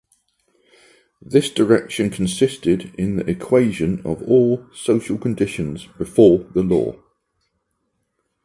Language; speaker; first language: English; native; English